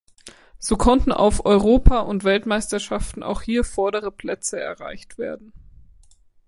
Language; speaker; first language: German; native; German